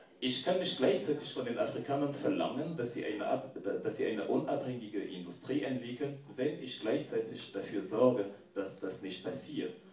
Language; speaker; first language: German; non-native, fluent; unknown